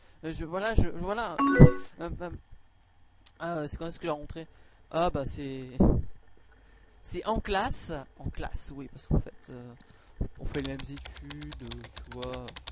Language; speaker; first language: French; native; French